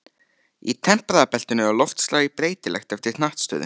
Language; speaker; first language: Icelandic; native; Icelandic